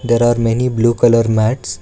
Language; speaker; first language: English; non-native, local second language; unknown